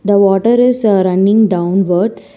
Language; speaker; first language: English; non-native, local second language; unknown